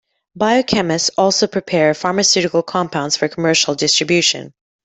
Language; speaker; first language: English; native; English